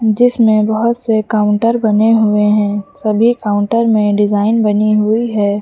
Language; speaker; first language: Hindi; native; Hindi